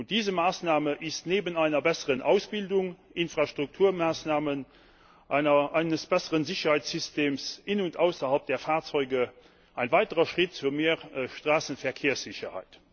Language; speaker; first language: German; non-native, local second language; Luxembourgish